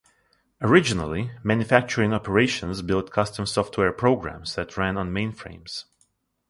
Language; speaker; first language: English; non-native, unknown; Russian